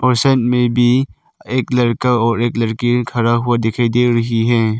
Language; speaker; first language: Hindi; non-native, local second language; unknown